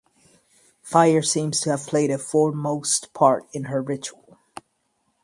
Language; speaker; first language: English; native; English